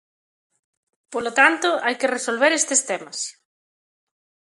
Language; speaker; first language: Galician; native; Galician